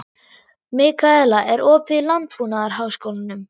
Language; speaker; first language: Icelandic; non-native, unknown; German